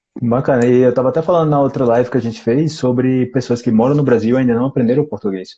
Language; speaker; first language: Portuguese; native; Portuguese